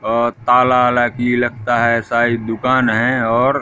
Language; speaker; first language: Hindi; native; Hindi